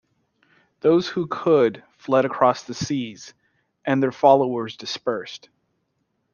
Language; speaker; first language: English; native; English